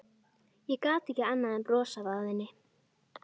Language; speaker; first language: Icelandic; native; Icelandic